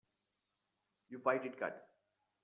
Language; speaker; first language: English; non-native, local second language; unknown